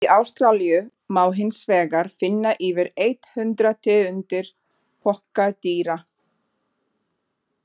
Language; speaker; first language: Icelandic; non-native, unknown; Portuguese